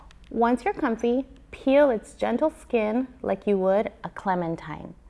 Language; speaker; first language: English; native; English